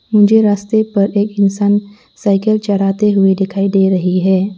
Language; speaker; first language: Hindi; non-native, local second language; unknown